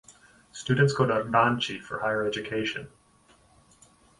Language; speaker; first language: English; native; English